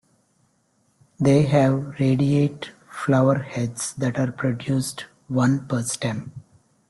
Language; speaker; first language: English; non-native, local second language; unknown